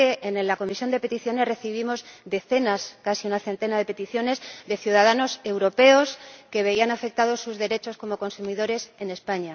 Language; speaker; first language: Spanish; native; Spanish